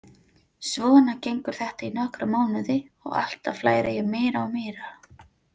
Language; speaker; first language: Icelandic; non-native, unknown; Filipino